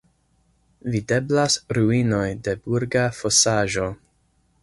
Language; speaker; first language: Esperanto; non-native, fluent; English